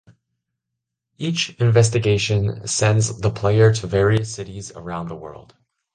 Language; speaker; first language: English; non-native, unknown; Chinese